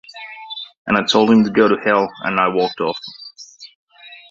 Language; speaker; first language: English; native; English